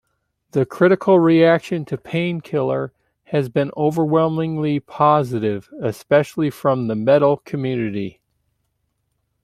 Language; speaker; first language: English; native; English